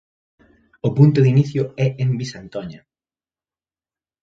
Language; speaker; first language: Galician; native; Galician